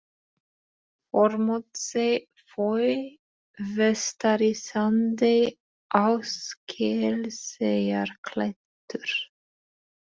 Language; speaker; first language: Icelandic; non-native, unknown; Polish